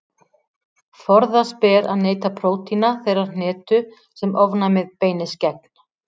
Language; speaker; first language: Icelandic; native; Icelandic